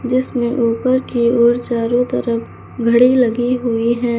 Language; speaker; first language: Hindi; native; Hindi